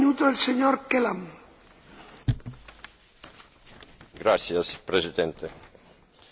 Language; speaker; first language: English; non-native, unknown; Estonian